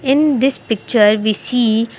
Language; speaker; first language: English; non-native, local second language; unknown